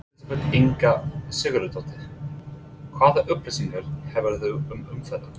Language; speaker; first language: Icelandic; non-native, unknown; English